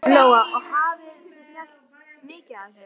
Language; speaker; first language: Icelandic; native; Icelandic